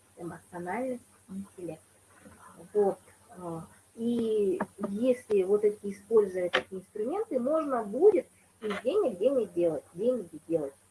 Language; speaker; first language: Russian; non-native, local second language; Kazakh